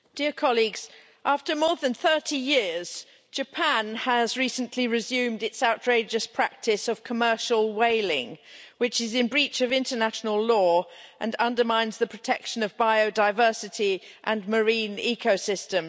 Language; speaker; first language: English; native; English